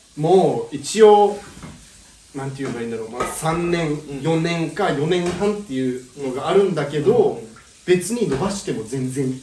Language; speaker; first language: Japanese; early bilingual, heritage; Japanese